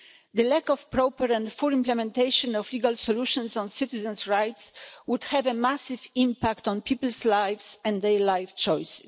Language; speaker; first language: English; non-native, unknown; Polish